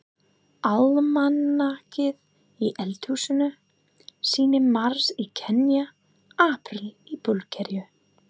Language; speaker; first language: Icelandic; non-native, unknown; English